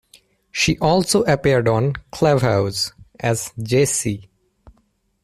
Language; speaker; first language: English; native; English